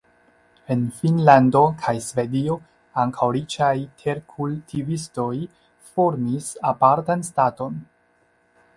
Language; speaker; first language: Esperanto; non-native, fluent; Chinese